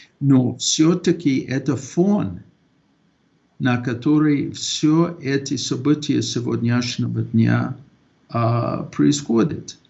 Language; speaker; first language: Russian; non-native, fluent; English